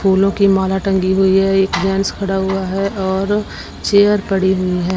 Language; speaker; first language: Hindi; non-native, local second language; Punjabi